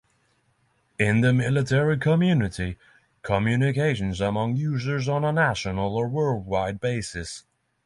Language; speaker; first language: English; non-native, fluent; Norwegian